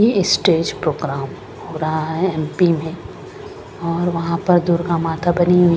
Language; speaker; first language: Hindi; non-native, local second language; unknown